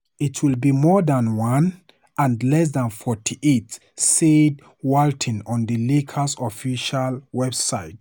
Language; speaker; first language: English; non-native, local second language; Hausa